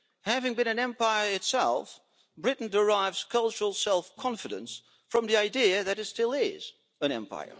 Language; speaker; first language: English; non-native, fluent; Dutch